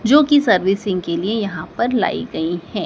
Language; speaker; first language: Hindi; native; Hindi